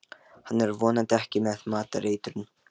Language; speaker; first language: Icelandic; non-native, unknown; Lithuanian